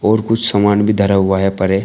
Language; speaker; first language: Hindi; native; Hindi